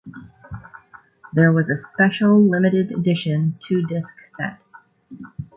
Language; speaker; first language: English; native; English